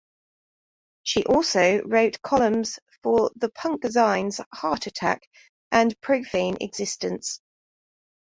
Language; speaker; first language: English; native; English